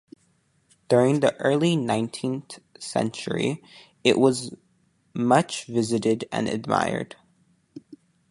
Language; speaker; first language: English; native; English